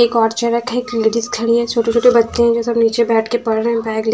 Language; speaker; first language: Hindi; non-native, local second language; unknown